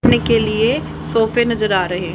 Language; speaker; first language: Hindi; native; Hindi